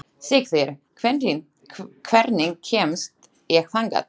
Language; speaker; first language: Icelandic; non-native, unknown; Slovak